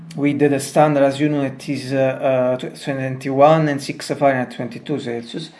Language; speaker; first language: English; non-native, learner; Italian